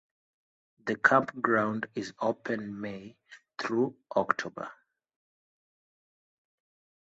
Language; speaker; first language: English; non-native, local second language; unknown